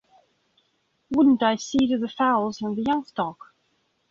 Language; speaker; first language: English; non-native, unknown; Belarusian